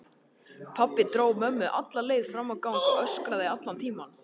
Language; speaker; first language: Icelandic; native; Icelandic